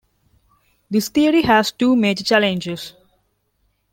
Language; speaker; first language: English; non-native, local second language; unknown